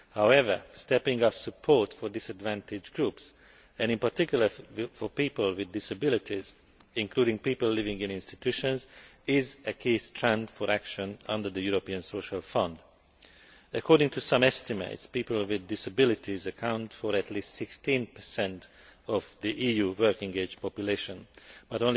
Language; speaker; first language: English; non-native, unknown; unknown